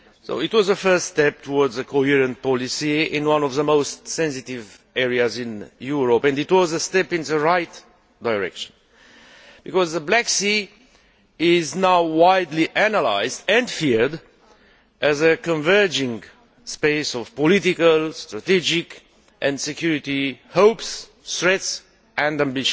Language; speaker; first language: English; non-native, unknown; Romanian